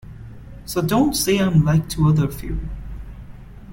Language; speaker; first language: English; non-native, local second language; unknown